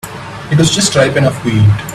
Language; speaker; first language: English; non-native, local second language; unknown